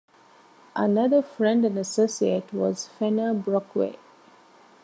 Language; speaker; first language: English; non-native, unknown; Divehi